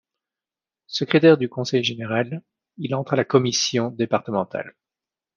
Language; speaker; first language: French; native; French